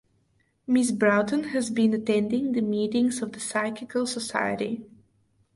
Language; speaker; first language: English; non-native, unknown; Bulgarian